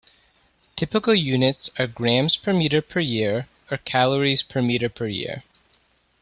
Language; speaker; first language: English; native; English